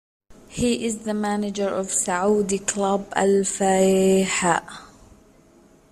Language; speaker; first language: English; native; English